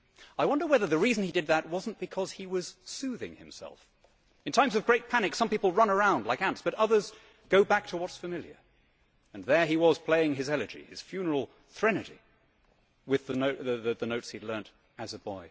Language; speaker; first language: English; native; English